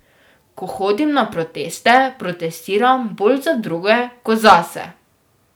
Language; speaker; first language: Slovenian; native; Slovenian